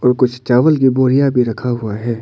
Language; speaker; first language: Hindi; non-native, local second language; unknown